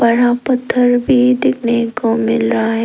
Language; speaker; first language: Hindi; non-native, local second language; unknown